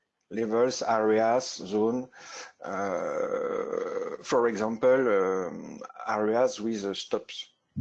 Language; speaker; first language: English; non-native, learner; French